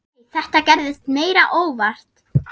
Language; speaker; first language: Icelandic; non-native, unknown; German